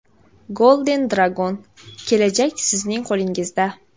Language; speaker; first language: Uzbek; native; Uzbek